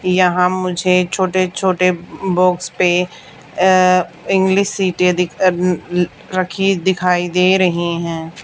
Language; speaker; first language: Hindi; native; Hindi